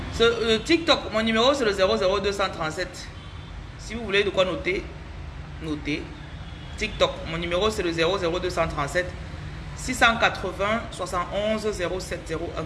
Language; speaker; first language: French; non-native, local second language; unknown